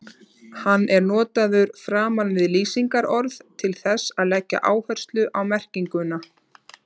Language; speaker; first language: Icelandic; native; Icelandic